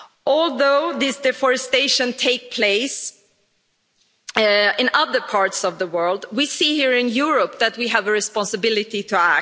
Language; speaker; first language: English; non-native, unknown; Swedish